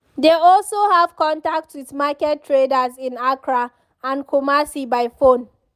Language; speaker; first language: English; non-native, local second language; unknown